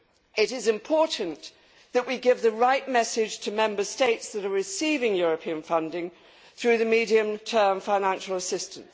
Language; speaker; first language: English; native; English